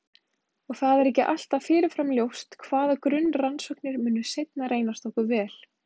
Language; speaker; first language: Icelandic; native; Icelandic